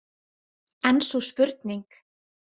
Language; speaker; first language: Icelandic; native; Icelandic